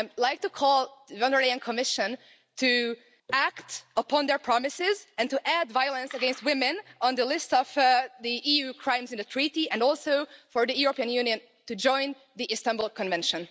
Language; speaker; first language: English; non-native, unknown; Hungarian